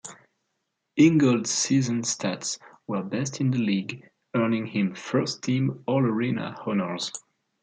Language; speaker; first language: English; non-native, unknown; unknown